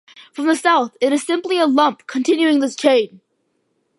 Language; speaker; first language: English; early bilingual, other home language; Malayalam